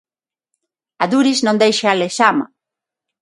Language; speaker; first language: Galician; non-native, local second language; Spanish